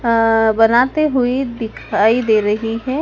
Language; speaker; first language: Hindi; native; Hindi